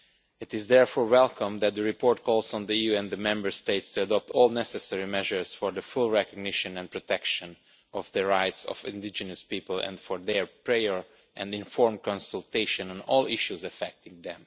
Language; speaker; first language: English; non-native, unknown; Romanian